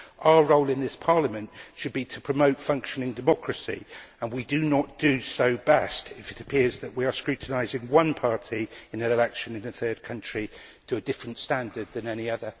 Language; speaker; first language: English; native; English